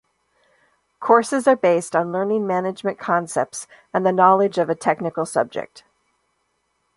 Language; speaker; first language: English; native; English